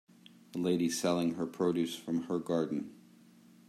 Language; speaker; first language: English; native; English